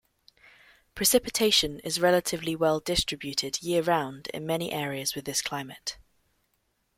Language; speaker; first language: English; native; English